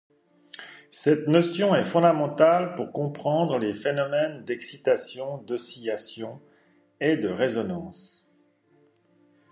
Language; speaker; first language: French; native; French